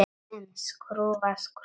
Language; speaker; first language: Icelandic; non-native, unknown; Polish